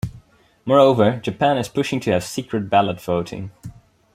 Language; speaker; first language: English; non-native, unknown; Dutch